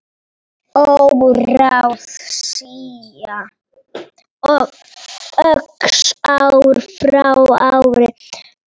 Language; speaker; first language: Icelandic; non-native, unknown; Polish